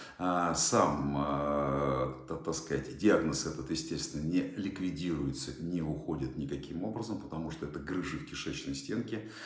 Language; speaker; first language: Russian; native; Russian